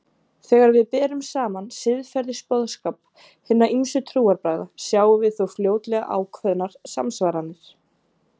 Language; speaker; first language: Icelandic; native; Icelandic